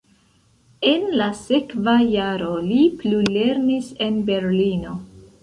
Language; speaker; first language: Esperanto; non-native, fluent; Central Kurdish